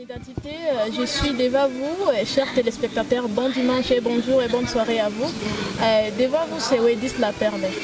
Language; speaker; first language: French; non-native, local second language; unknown